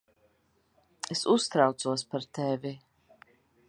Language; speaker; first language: Latvian; early bilingual, heritage; Latvian